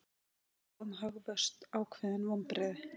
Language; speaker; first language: Icelandic; native; Icelandic